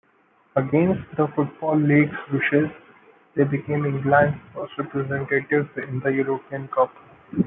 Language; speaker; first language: English; non-native, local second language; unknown